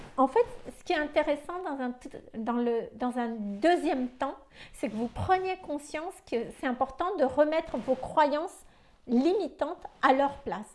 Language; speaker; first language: French; non-native, local second language; Malagasy